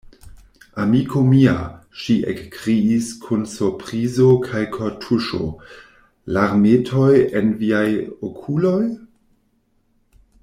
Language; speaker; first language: Esperanto; non-native, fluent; German